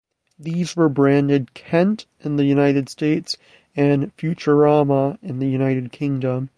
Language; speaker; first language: English; native; English